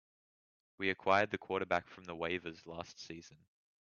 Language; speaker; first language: English; native; English